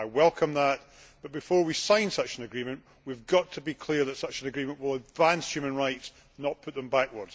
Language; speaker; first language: English; native; English